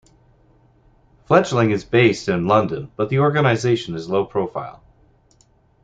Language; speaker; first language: English; native; English